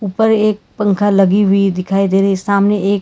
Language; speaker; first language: Hindi; non-native, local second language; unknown